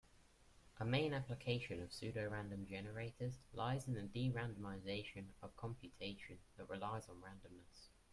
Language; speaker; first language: English; native; English